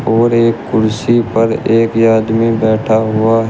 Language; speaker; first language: Hindi; native; Hindi